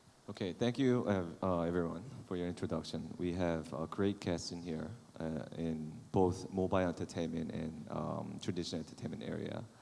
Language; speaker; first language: English; non-native, fluent; Korean